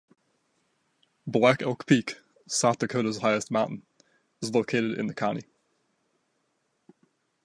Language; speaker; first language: English; native; English